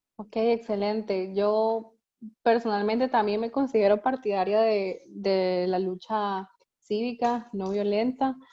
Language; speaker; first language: Spanish; native; Spanish